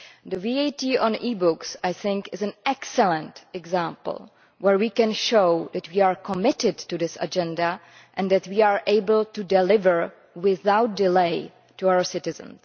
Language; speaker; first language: English; non-native, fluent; Czech